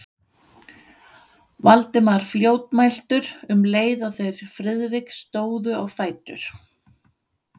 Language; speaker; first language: Icelandic; non-native, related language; Danish